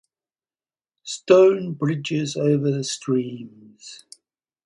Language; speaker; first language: English; native; English